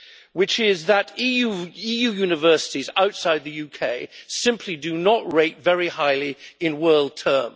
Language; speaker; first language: English; native; English